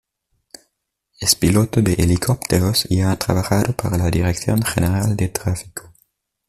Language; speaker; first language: Spanish; native; Spanish